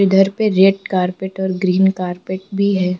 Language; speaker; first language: Hindi; non-native, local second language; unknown